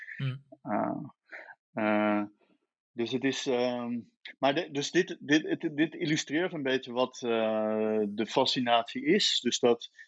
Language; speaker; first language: Dutch; native; Dutch